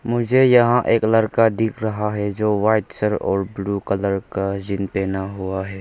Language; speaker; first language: Hindi; non-native, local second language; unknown